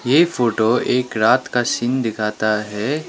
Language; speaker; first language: Hindi; non-native, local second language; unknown